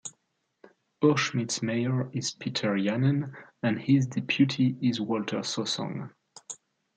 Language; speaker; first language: English; non-native, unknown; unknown